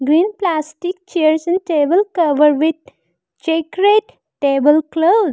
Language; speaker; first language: English; non-native, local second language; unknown